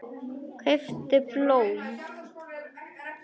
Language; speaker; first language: Icelandic; non-native, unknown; Polish